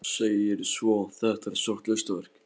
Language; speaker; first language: Icelandic; non-native, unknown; Polish